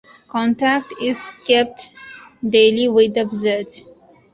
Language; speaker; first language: English; non-native, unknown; Bangla